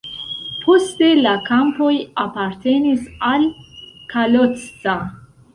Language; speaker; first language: Esperanto; non-native, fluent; Central Kurdish